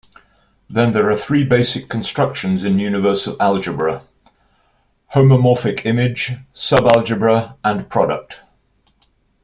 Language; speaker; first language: English; native; English